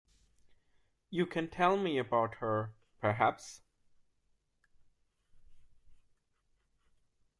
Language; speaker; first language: English; non-native, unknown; German